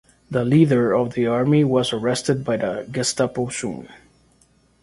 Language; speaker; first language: English; non-native, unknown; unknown